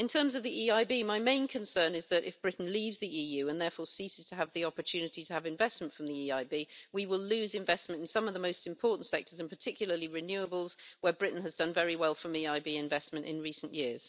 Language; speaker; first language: English; native; English